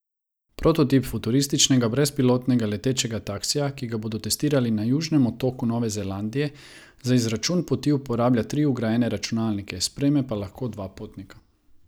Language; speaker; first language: Slovenian; non-native, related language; Croatian